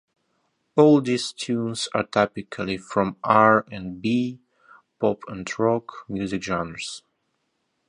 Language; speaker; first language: English; non-native, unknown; Russian